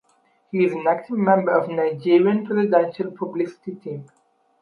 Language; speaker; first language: English; non-native, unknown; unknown